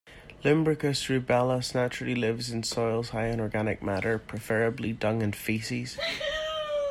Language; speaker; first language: English; native; English